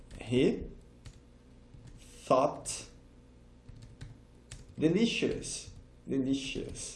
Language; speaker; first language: English; non-native, fluent; Portuguese